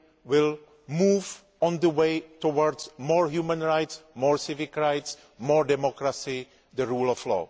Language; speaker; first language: English; non-native, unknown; Greek